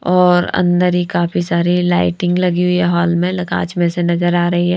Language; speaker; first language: Hindi; native; Hindi